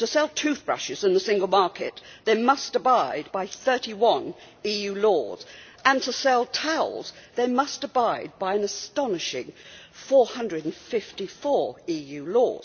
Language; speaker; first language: English; native; English